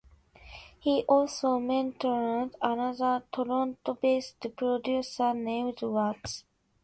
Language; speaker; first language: English; non-native, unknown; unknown